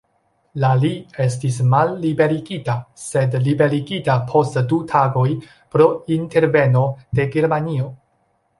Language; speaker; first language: Esperanto; non-native, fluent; Chinese